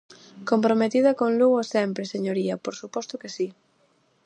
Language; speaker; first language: Galician; native; Galician